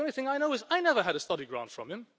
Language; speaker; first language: English; non-native, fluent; Luxembourgish